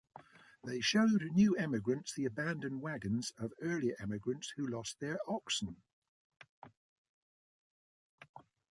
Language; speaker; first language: English; native; English